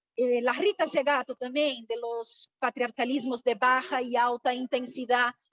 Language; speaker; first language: Spanish; non-native, related language; Portuguese